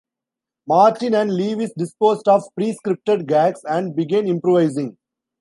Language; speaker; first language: English; non-native, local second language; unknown